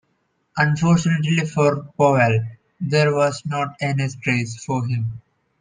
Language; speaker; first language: English; non-native, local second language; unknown